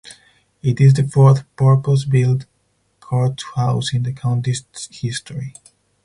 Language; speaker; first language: English; non-native, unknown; Spanish